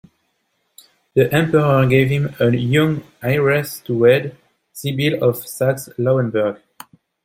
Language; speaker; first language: English; non-native, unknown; French